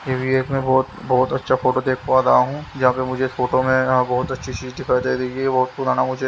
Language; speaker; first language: Hindi; native; Hindi